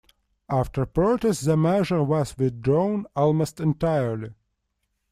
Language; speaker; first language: English; non-native, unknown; Russian